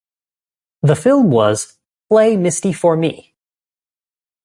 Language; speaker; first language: English; native; English